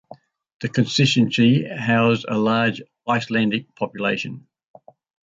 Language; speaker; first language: English; native; English